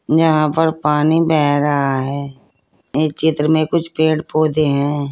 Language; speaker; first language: Hindi; native; Hindi